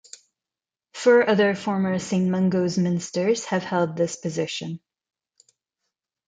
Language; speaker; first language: English; non-native, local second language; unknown